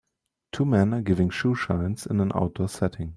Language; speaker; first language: English; non-native, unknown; German